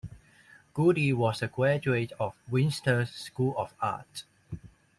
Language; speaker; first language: English; non-native, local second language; Cantonese